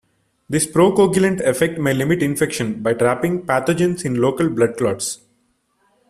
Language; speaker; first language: English; non-native, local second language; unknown